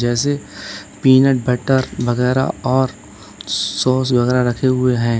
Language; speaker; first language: Hindi; native; Hindi